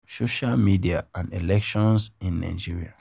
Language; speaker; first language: English; non-native, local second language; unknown